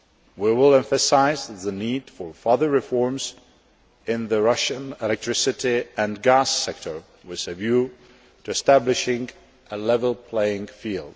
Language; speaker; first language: English; non-native, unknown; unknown